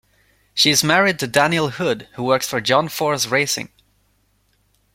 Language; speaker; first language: English; non-native, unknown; Swedish